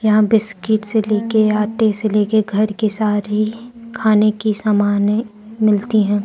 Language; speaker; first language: Hindi; non-native, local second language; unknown